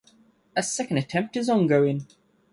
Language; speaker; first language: English; native; English